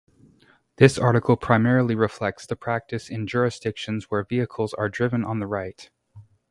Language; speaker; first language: English; native; English